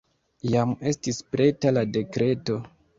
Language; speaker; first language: Esperanto; non-native, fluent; Kinyarwanda